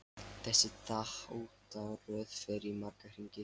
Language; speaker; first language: Icelandic; non-native, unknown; Lithuanian